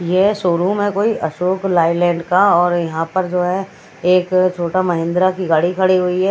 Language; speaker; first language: Hindi; native; Hindi